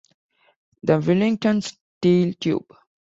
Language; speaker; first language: English; non-native, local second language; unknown